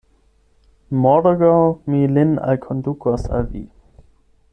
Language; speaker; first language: Esperanto; non-native, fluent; German